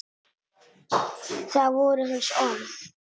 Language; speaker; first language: Icelandic; non-native, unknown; Italian